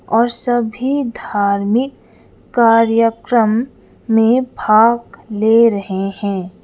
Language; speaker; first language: Hindi; non-native, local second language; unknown